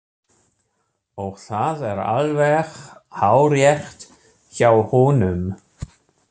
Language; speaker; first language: Icelandic; non-native, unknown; German